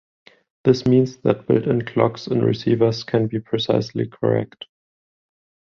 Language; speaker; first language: English; non-native, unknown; German